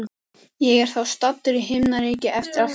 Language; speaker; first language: Icelandic; native; Icelandic